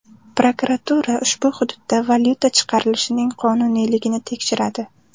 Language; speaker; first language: Uzbek; native; Uzbek